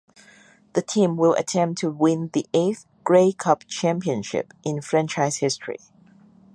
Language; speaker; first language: English; non-native, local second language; Cantonese